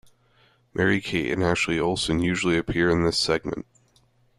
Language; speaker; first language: English; native; English